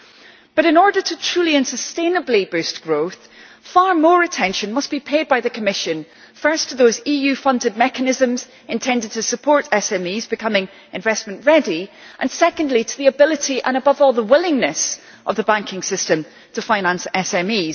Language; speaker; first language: English; native; English